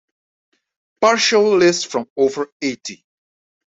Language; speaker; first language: English; non-native, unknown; Dutch